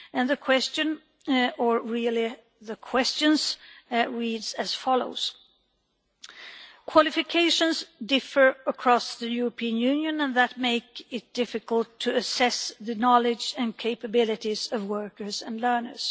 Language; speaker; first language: English; non-native, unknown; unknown